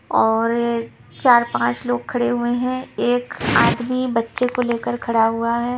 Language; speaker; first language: Hindi; non-native, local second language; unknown